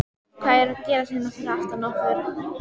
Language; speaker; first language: Icelandic; native; Icelandic